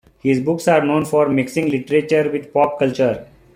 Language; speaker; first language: English; non-native, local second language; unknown